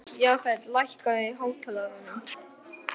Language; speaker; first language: Icelandic; native; Icelandic